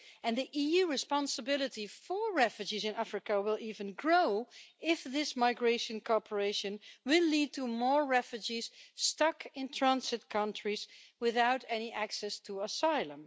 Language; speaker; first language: English; non-native, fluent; Dutch